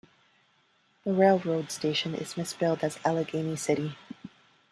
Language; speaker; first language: English; non-native, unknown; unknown